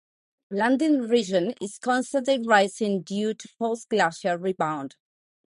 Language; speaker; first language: English; non-native, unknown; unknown